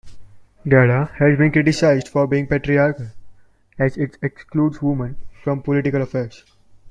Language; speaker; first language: English; non-native, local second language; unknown